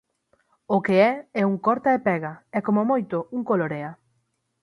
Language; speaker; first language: Galician; native; Galician